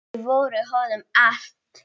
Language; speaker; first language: Icelandic; non-native, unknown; Polish